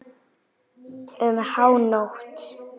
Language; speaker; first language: Icelandic; native; Icelandic